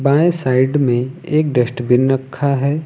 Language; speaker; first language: Hindi; native; Hindi